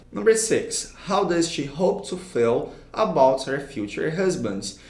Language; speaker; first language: English; non-native, fluent; Portuguese